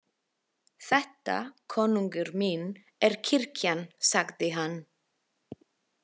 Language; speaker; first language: Icelandic; non-native, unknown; Italian